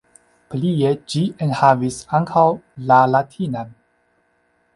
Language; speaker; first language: Esperanto; non-native, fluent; Chinese